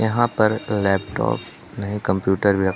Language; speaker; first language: Hindi; native; Hindi